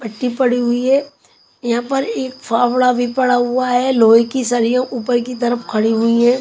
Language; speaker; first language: Hindi; non-native, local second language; Punjabi